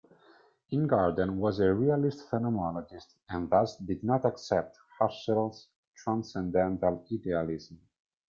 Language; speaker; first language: English; non-native, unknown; Italian